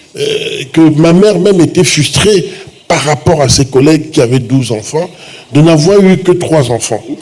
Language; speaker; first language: French; non-native, local second language; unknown